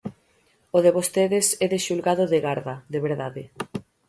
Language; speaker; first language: Galician; native; Galician